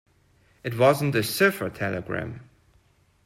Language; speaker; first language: English; non-native, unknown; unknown